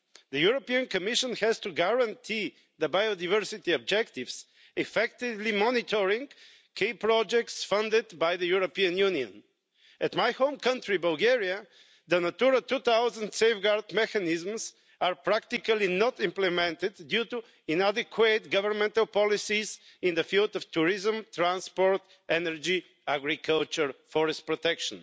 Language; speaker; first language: English; non-native, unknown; Bulgarian